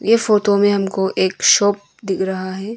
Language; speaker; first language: Hindi; non-native, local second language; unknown